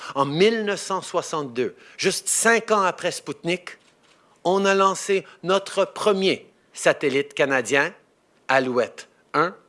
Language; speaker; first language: French; early bilingual, heritage; French